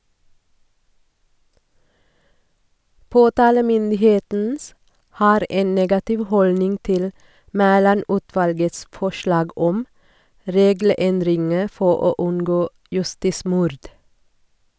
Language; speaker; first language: Norwegian; non-native, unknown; Sinhala